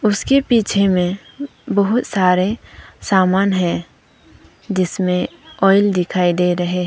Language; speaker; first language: Hindi; non-native, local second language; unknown